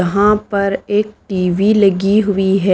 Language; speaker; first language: Hindi; native; Hindi